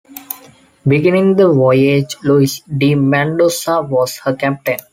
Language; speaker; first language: English; non-native, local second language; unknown